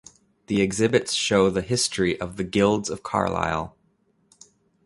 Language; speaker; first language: English; native; English